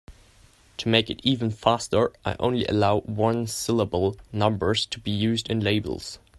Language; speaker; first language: English; non-native, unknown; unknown